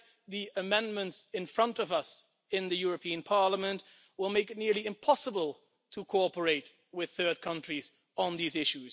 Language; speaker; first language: English; non-native, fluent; Dutch